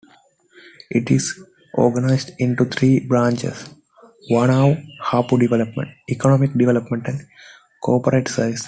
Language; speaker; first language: English; non-native, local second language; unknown